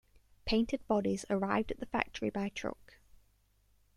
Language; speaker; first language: English; native; English